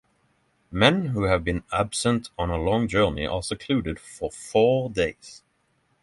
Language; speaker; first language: English; non-native, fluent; Norwegian